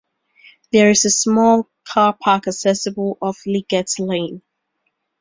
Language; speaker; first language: English; native; English